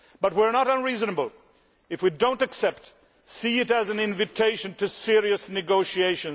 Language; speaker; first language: English; non-native, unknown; Swedish